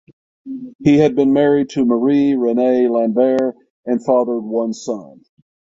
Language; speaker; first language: English; native; English